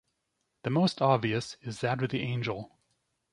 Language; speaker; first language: English; native; English